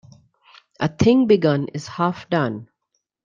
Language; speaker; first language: English; non-native, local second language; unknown